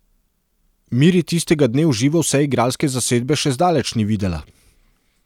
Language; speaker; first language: Slovenian; non-native, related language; Serbian